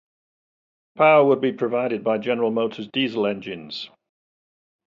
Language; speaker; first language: English; native; English